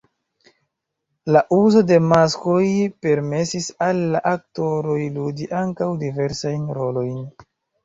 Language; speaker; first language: Esperanto; non-native, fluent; Chinese